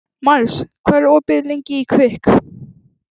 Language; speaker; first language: Icelandic; native; Icelandic